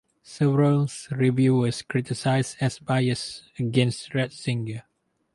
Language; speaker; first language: English; non-native, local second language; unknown